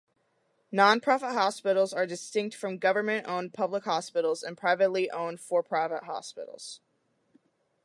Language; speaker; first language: English; native; English